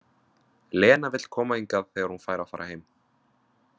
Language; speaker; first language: Icelandic; non-native, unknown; Vietnamese